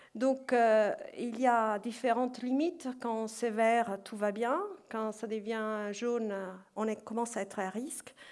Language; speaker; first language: French; non-native, fluent; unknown